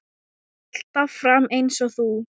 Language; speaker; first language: Icelandic; non-native, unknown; Thai